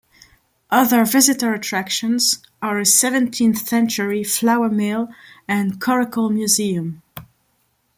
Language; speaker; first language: English; non-native, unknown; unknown